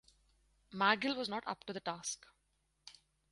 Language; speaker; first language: English; non-native, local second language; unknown